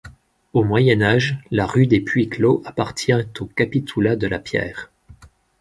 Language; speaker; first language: French; native; French